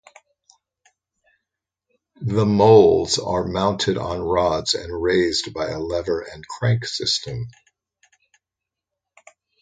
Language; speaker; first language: English; native; English